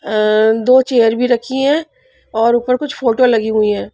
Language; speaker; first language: Hindi; non-native, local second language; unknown